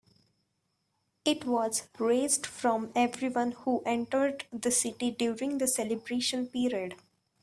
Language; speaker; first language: English; non-native, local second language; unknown